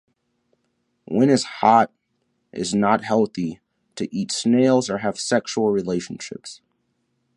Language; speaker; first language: English; native; English